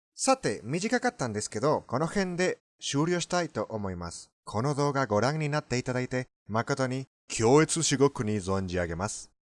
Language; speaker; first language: Japanese; non-native, fluent; Spanish